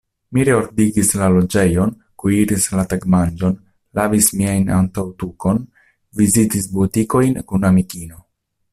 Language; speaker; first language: Esperanto; non-native, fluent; Italian